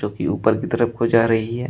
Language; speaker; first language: Hindi; native; Hindi